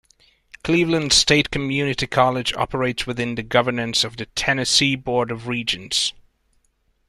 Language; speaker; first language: English; non-native, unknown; Hungarian